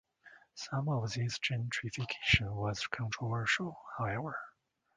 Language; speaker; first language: English; non-native, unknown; Chinese